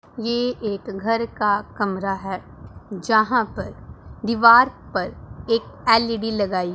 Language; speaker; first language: Hindi; non-native, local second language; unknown